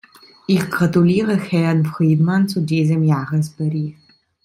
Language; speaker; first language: German; non-native, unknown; Italian